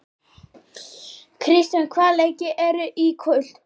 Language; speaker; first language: Icelandic; native; Icelandic